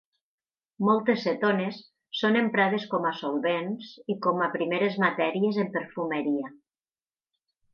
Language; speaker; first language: Catalan; native; Catalan